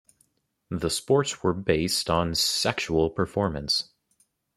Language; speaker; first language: English; native; English